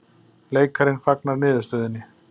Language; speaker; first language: Icelandic; native; Icelandic